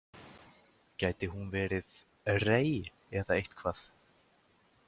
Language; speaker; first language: Icelandic; native; Icelandic